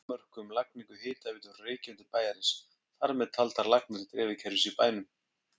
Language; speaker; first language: Icelandic; native; Icelandic